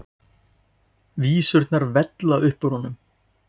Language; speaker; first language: Icelandic; native; Icelandic